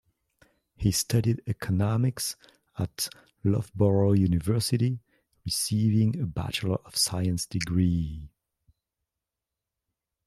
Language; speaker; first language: English; non-native, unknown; French